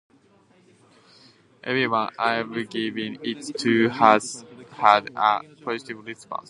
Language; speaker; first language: English; non-native, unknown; Japanese